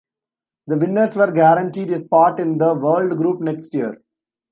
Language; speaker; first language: English; non-native, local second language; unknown